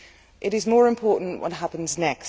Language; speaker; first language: English; non-native, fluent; Dutch